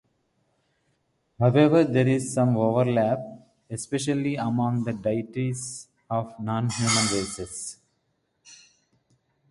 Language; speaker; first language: English; non-native, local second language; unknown